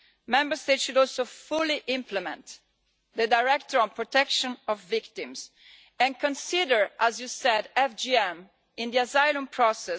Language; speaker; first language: English; non-native, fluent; Italian